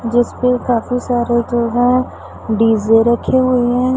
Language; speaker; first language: Hindi; non-native, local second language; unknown